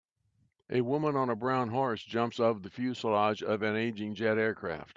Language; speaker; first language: English; native; English